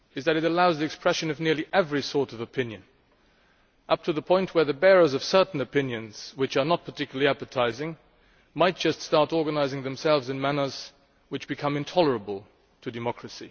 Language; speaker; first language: English; non-native, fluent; Luxembourgish